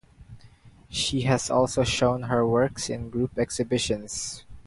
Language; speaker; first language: English; non-native, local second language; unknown